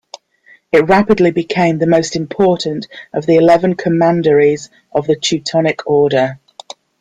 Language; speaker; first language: English; native; English